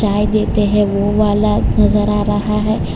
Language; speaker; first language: Hindi; non-native, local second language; Gujarati